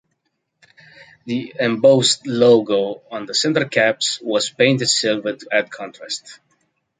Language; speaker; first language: English; native; English